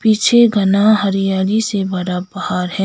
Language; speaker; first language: Hindi; non-native, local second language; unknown